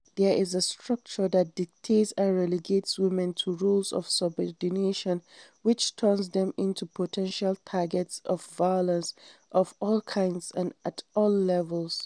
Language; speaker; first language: English; non-native, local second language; Hausa